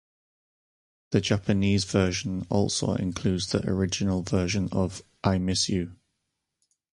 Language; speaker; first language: English; native; English